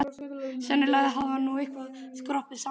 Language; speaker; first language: Icelandic; native; Icelandic